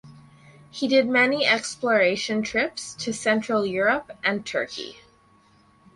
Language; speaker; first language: English; native; English